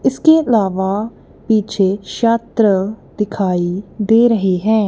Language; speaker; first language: Hindi; non-native, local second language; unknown